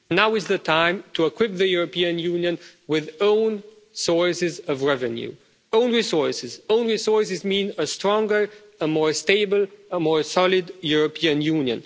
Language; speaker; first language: English; non-native, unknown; Romanian